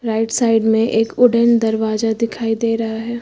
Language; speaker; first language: Hindi; native; Hindi